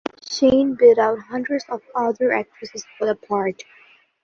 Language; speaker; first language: English; non-native, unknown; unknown